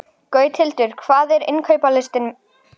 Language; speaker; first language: Icelandic; native; Icelandic